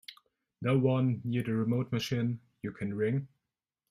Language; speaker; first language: English; non-native, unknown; German